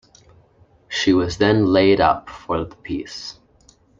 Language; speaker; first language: English; native; English